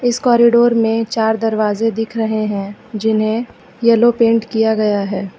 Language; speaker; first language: Hindi; native; Hindi